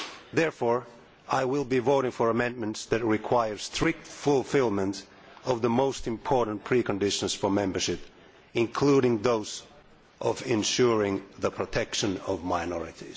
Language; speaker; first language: English; non-native, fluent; Finnish